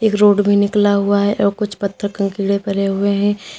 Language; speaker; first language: Hindi; native; Hindi